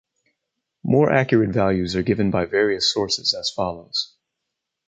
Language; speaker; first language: English; native; English